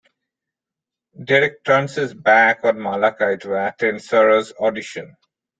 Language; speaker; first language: English; non-native, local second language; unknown